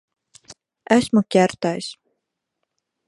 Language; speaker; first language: Latvian; native; Latvian